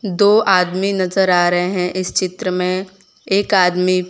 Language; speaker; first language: Hindi; non-native, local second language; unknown